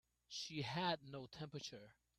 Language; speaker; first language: English; non-native, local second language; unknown